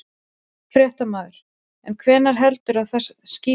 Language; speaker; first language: Icelandic; native; Icelandic